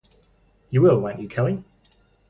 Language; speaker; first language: English; native; English